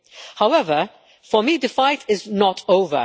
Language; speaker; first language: English; non-native, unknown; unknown